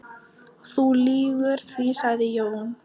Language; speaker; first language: Icelandic; non-native, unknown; Polish